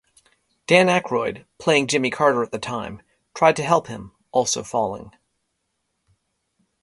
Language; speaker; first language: English; native; English